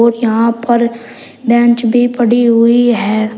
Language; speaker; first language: Hindi; native; Hindi